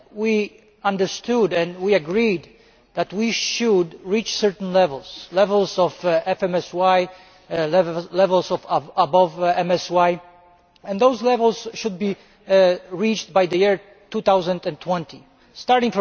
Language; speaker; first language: English; non-native, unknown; Polish